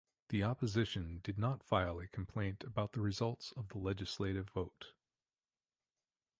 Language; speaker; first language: English; native; English